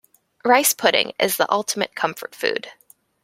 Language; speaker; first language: English; native; English